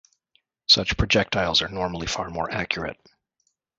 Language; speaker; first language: English; native; English